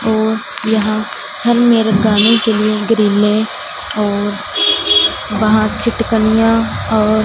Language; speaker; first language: Hindi; non-native, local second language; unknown